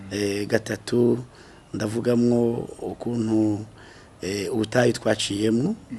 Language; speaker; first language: Kinyarwanda; non-native, related language; Rundi